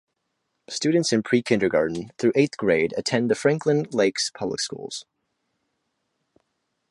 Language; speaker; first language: English; native; English